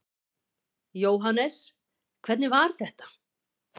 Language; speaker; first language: Icelandic; native; Icelandic